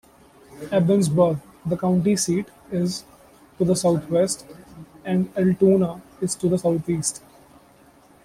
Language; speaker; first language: English; non-native, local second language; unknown